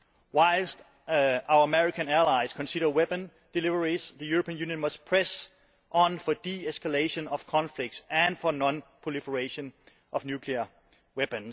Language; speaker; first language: English; non-native, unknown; Danish